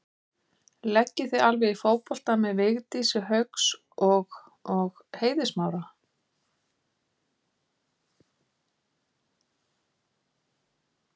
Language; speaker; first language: Icelandic; native; Icelandic